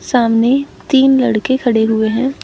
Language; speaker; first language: Hindi; native; Hindi